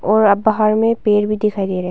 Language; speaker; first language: Hindi; non-native, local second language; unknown